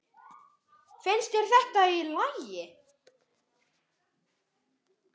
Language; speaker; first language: Icelandic; native; Icelandic